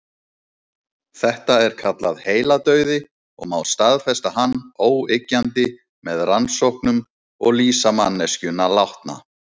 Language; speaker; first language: Icelandic; native; Icelandic